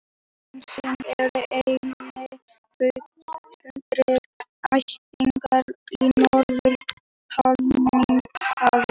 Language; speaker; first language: Icelandic; native; Icelandic